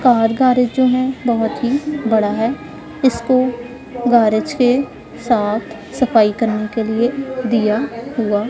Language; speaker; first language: Hindi; non-native, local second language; Punjabi